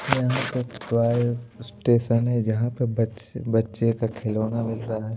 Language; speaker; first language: Hindi; native; Hindi